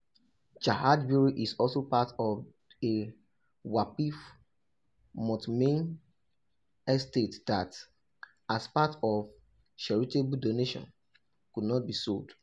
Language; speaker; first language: English; non-native, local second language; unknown